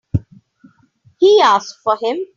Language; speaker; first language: English; non-native, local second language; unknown